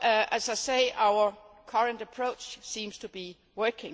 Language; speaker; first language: English; non-native, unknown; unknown